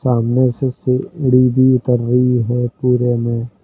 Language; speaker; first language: Hindi; native; Hindi